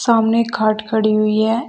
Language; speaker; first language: Hindi; native; Hindi